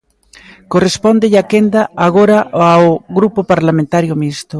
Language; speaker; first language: Galician; native; Galician